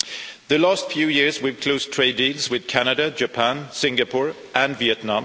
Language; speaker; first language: English; non-native, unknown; Swedish